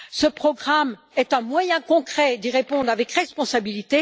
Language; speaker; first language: French; native; French